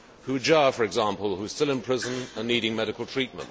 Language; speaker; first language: English; native; English